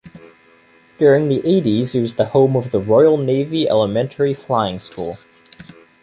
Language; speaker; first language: English; native; English